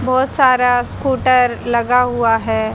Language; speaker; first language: Hindi; native; Hindi